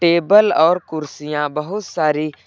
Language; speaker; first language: Hindi; native; Hindi